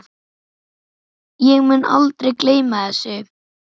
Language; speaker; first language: Icelandic; native; Icelandic